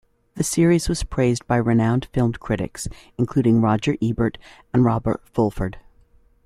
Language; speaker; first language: English; native; English